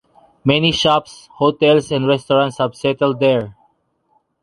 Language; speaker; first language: English; non-native, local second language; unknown